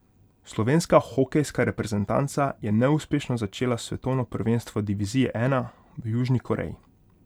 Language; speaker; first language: Slovenian; non-native, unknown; Hungarian